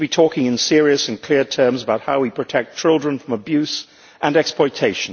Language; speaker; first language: English; native; English